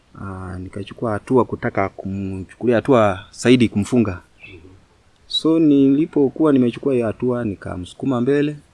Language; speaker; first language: Swahili; non-native, local second language; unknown